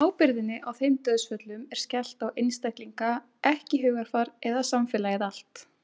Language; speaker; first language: Icelandic; native; Icelandic